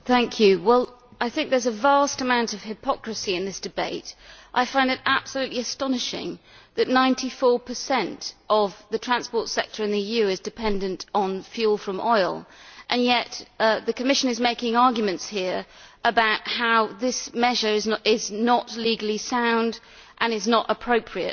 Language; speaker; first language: English; native; English